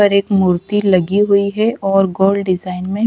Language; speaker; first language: Hindi; non-native, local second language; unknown